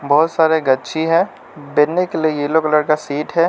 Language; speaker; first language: Hindi; non-native, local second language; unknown